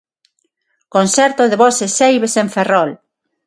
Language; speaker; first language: Galician; non-native, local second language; Spanish